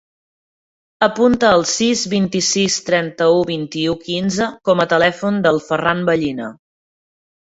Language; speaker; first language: Catalan; native; Catalan